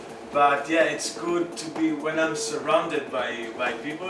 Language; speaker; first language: English; non-native, fluent; Italian